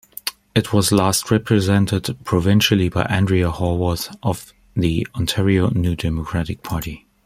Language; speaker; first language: English; non-native, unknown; German